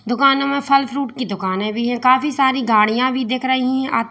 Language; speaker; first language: Hindi; native; Hindi